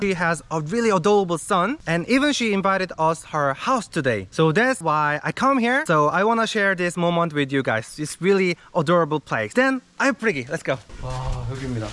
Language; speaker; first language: English; non-native, fluent; Korean